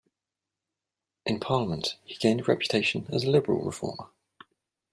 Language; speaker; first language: English; native; English